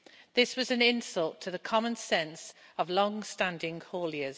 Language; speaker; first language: English; native; English